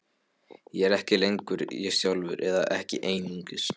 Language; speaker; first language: Icelandic; non-native, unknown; Polish